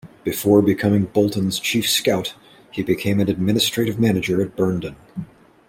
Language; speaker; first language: English; native; English